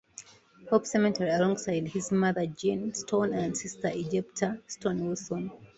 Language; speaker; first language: English; non-native, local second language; Ganda